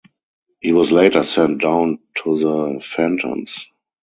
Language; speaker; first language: English; non-native, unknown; German